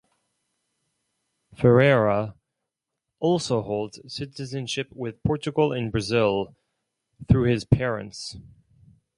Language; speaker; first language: English; non-native, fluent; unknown